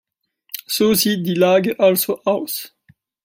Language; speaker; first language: German; non-native, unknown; French